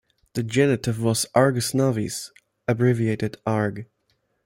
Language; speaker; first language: English; non-native, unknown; German